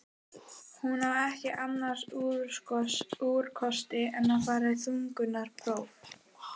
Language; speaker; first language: Icelandic; native; Icelandic